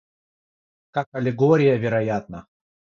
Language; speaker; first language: Russian; non-native, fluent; Georgian